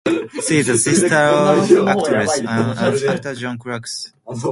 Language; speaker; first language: English; non-native, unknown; Japanese